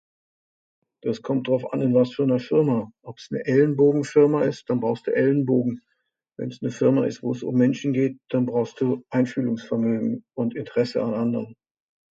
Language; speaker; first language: German; native; German